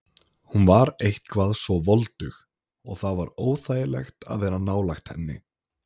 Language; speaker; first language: Icelandic; native; Icelandic